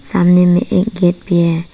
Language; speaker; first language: Hindi; non-native, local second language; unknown